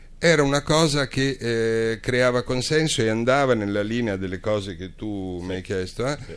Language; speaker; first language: Italian; native; Italian